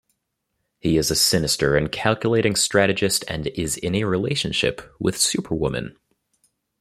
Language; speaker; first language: English; native; English